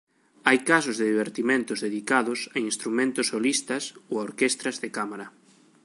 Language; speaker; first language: Galician; native; Galician